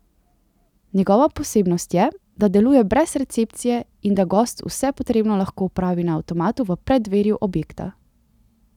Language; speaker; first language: Slovenian; native; Slovenian